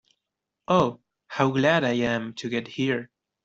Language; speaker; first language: English; non-native, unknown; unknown